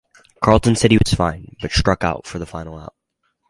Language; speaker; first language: English; native; English